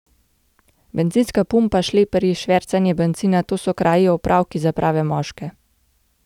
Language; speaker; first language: Slovenian; native; Slovenian